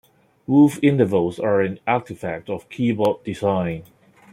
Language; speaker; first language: English; non-native, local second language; Cantonese